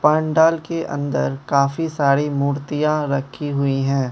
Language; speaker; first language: Hindi; non-native, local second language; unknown